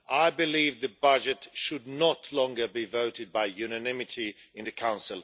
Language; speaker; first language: English; non-native, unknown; Swedish